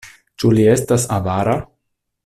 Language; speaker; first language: Esperanto; non-native, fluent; Italian